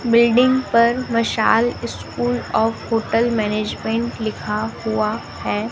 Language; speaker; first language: Hindi; native; Hindi